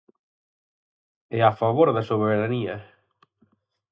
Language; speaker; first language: Galician; native; Galician